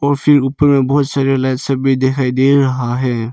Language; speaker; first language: Hindi; non-native, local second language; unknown